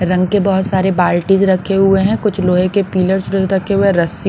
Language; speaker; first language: Hindi; non-native, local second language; Punjabi